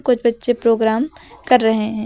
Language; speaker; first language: Hindi; native; Hindi